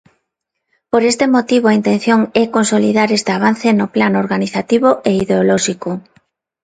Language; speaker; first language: Galician; non-native, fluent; Spanish